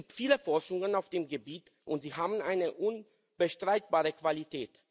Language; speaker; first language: German; non-native, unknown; Romanian